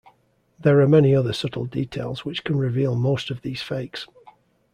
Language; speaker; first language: English; native; English